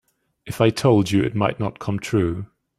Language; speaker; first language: English; native; English